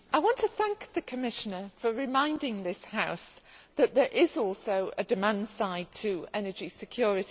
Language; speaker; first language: English; native; English